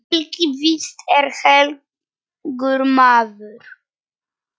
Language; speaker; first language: Icelandic; non-native, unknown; Polish